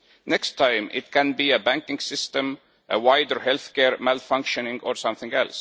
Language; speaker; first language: English; non-native, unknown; Estonian